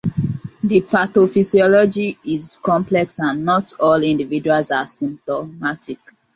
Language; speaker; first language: English; non-native, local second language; Hausa